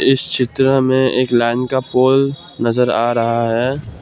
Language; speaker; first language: Hindi; non-native, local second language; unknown